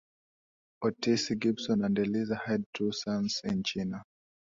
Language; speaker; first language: English; non-native, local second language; Swahili